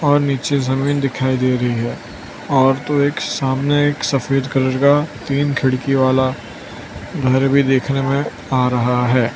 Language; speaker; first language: Hindi; non-native, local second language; Gujarati